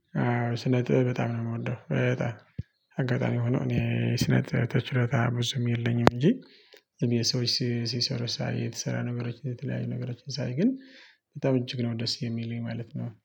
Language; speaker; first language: Amharic; non-native, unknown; Tigrinya